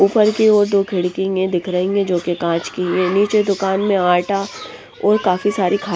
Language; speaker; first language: Hindi; non-native, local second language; Punjabi